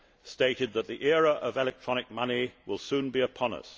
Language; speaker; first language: English; native; English